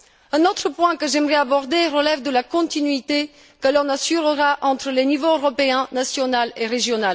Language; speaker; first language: French; non-native, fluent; Bulgarian